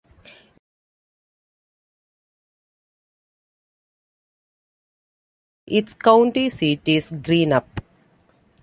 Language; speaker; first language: English; non-native, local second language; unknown